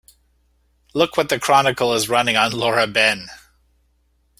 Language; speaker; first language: English; native; English